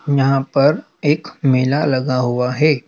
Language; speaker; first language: Hindi; native; Hindi